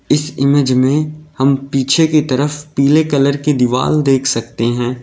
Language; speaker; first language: Hindi; native; Hindi